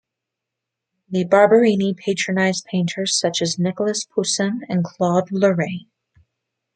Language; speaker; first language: English; native; English